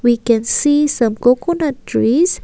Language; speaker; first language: English; non-native, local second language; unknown